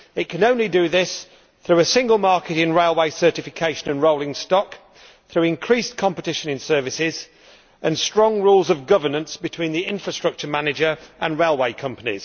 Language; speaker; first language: English; native; English